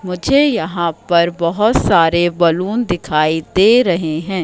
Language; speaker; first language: Hindi; native; Hindi